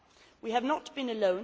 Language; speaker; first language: English; non-native, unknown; Swedish